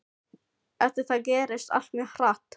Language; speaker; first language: Icelandic; non-native, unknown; Filipino